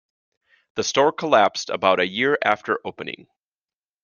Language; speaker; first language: English; native; English